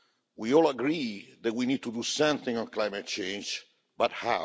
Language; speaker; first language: English; non-native, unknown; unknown